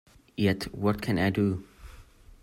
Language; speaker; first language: English; non-native, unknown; German